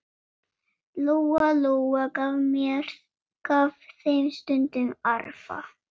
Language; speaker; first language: Icelandic; non-native, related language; Swedish